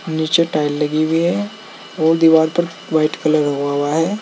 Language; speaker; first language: Hindi; native; Hindi